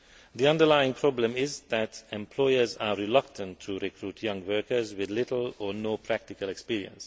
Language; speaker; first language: English; non-native, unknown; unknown